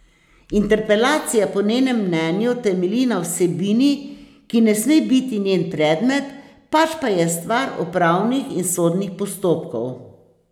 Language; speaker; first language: Slovenian; native; Slovenian